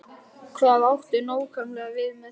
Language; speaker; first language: Icelandic; native; Icelandic